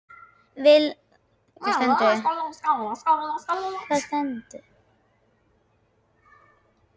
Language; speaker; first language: Icelandic; native; Icelandic